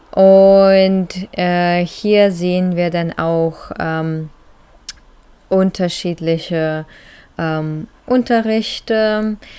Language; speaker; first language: German; non-native, fluent; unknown